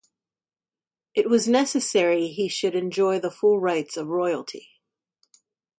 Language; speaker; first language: English; native; English